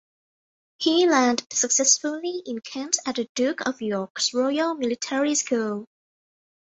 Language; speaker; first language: English; non-native, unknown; Thai